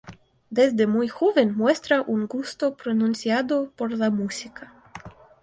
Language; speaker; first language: Spanish; non-native, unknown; Russian